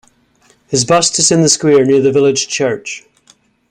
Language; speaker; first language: English; native; English